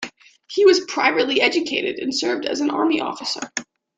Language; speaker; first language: English; native; English